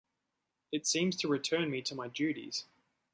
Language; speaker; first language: English; native; English